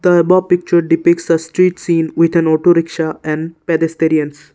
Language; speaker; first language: English; non-native, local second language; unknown